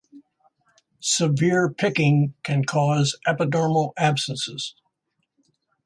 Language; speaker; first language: English; native; English